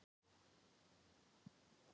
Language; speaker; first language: Icelandic; non-native, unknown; Thai